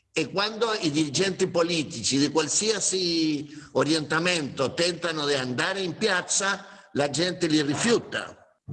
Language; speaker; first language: Italian; non-native, fluent; Spanish